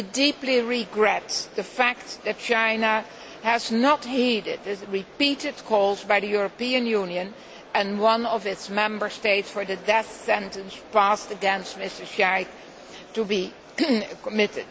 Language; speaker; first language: English; non-native, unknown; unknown